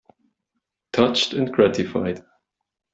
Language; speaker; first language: English; non-native, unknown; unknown